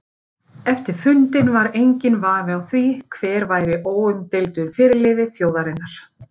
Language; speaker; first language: Icelandic; native; Icelandic